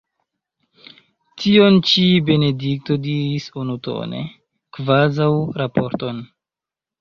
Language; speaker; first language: Esperanto; non-native, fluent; Chinese